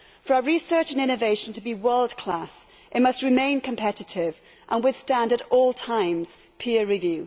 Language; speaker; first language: English; native; English